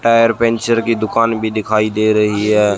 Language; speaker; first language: Hindi; native; Hindi